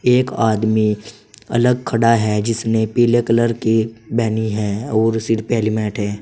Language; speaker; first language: Hindi; native; Hindi